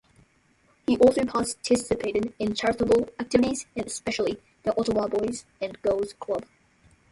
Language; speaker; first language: English; native; English